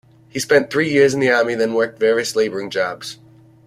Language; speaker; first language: English; native; English